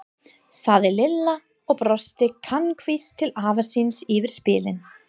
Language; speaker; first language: Icelandic; non-native, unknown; English